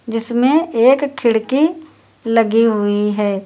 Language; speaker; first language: Hindi; native; Hindi